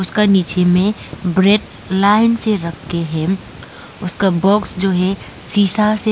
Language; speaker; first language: Hindi; early bilingual, other home language; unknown